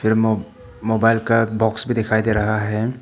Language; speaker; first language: Hindi; non-native, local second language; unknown